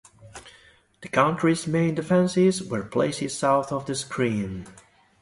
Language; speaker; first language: English; non-native, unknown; Galician